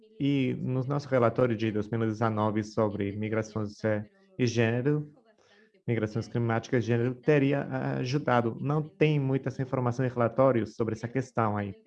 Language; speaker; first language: Portuguese; non-native, fluent; Spanish